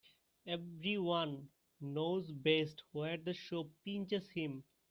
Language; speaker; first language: English; non-native, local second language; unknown